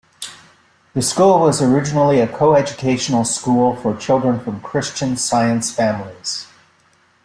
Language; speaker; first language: English; native; English